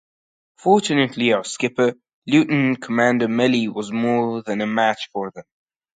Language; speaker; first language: English; native; English